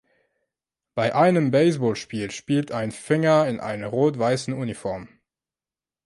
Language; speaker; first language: German; non-native, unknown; French